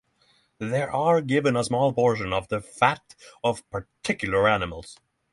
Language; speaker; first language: English; non-native, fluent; Norwegian